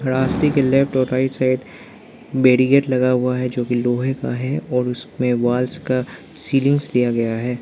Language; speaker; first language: Hindi; non-native, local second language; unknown